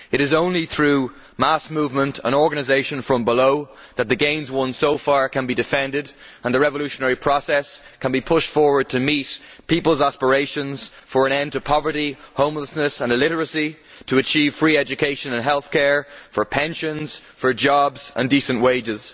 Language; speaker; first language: English; native; English